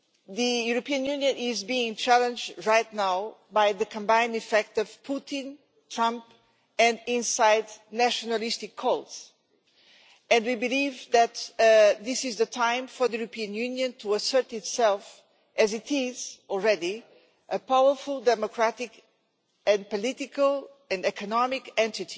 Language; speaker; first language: English; non-native, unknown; Portuguese